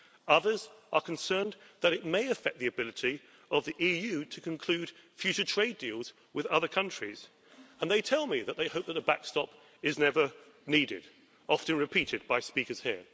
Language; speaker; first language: English; native; English